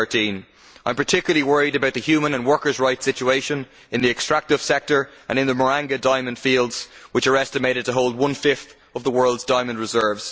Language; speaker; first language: English; native; English